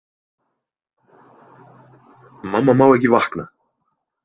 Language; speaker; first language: Icelandic; native; Icelandic